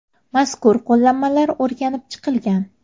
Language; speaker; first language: Uzbek; native; Uzbek